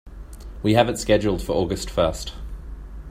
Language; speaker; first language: English; native; English